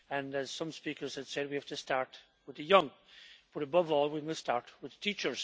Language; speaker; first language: English; native; English